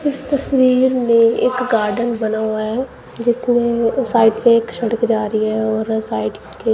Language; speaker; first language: Hindi; non-native, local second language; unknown